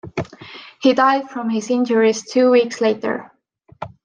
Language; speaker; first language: English; non-native, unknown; Estonian